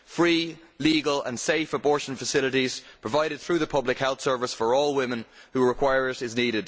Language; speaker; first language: English; native; English